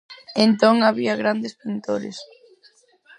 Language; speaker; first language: Galician; non-native, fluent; Spanish